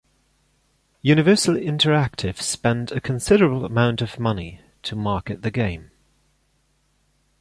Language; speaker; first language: English; non-native, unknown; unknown